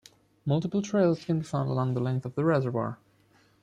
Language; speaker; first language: English; non-native, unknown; German